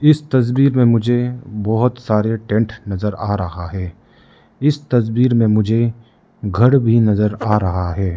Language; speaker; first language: Hindi; non-native, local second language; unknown